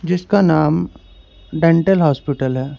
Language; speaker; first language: Hindi; non-native, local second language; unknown